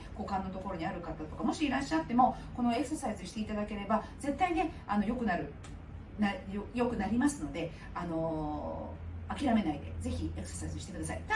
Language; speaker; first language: Japanese; native; Japanese